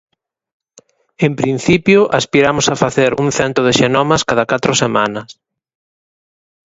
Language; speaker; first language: Galician; native; Galician